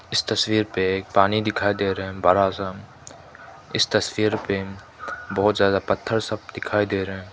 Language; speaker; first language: Hindi; non-native, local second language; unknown